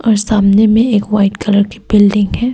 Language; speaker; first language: Hindi; non-native, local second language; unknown